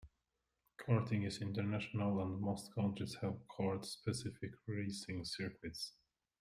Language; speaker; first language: English; native; English